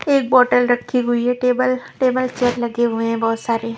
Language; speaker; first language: Hindi; non-native, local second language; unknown